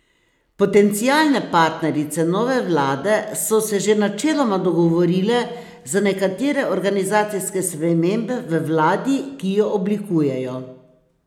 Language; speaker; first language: Slovenian; native; Slovenian